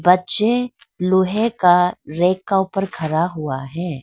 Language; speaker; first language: Hindi; non-native, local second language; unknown